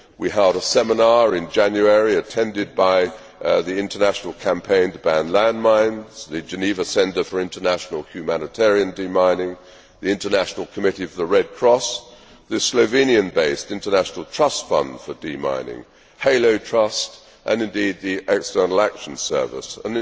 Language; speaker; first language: English; native; English